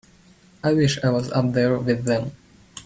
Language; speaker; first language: English; native; English